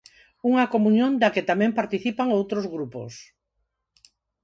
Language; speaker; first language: Galician; non-native, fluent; Spanish